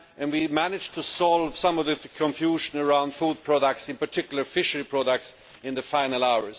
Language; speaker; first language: English; non-native, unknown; Swedish